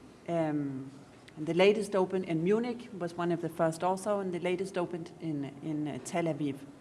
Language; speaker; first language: English; non-native, fluent; Danish